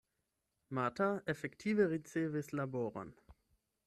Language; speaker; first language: Esperanto; non-native, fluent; German